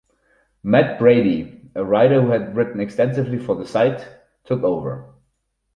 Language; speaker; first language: English; non-native, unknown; German